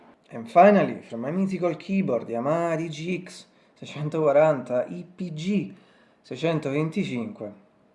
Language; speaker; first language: English; non-native, learner; Italian